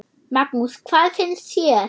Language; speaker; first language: Icelandic; non-native, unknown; German